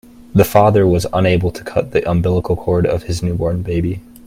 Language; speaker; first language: English; native; English